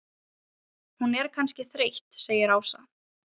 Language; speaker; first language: Icelandic; non-native, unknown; Ukrainian